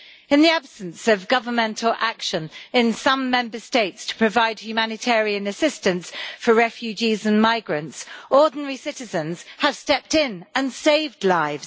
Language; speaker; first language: English; native; English